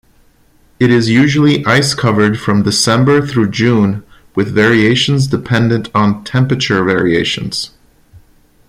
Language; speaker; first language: English; non-native, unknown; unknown